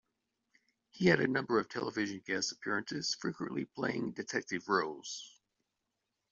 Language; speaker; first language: English; native; English